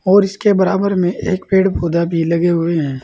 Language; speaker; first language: Hindi; native; Hindi